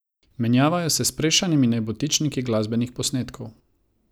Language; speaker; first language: Slovenian; non-native, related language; Croatian